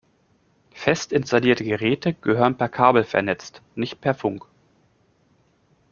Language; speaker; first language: German; native; German